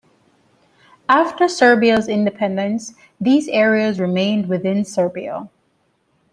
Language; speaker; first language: English; native; English